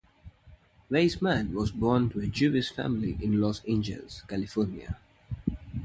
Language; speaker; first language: English; non-native, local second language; Tamil